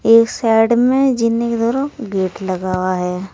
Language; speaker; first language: Hindi; native; Hindi